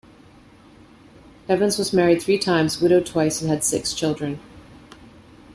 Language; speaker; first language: English; native; English